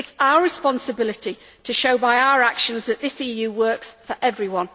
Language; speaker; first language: English; native; English